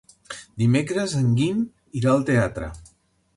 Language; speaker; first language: Catalan; native; Catalan